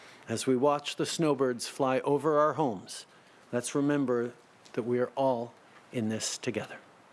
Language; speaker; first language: English; early bilingual, other home language; French